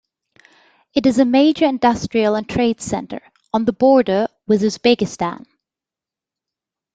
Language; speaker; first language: English; non-native, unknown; German